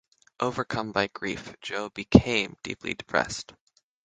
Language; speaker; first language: English; native; English